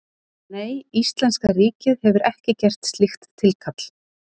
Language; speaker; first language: Icelandic; native; Icelandic